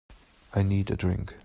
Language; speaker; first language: English; non-native, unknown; German